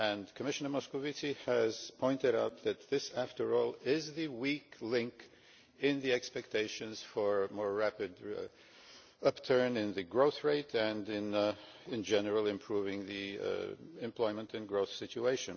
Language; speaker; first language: English; non-native, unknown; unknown